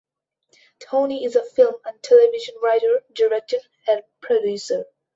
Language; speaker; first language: English; non-native, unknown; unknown